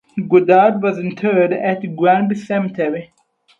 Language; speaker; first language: English; non-native, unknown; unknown